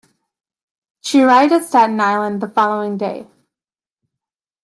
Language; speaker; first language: English; native; English